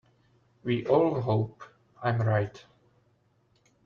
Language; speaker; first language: English; non-native, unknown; Czech